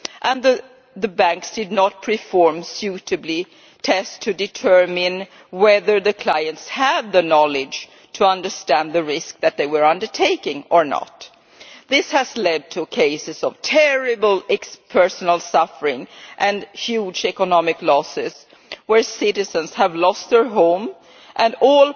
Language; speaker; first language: English; non-native, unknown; Swedish